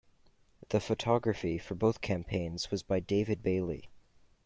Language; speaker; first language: English; native; English